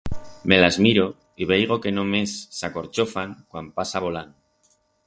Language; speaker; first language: Aragonese; non-native, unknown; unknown